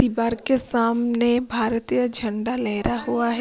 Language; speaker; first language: Hindi; non-native, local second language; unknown